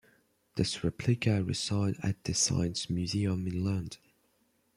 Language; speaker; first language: English; non-native, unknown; French